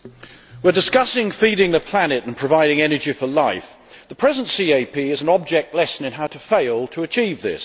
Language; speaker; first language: English; native; English